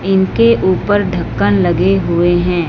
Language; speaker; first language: Hindi; non-native, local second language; Punjabi